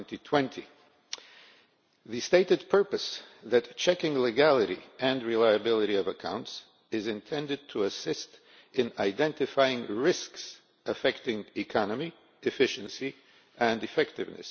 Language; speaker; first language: English; non-native, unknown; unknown